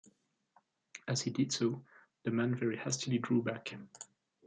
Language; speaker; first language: English; non-native, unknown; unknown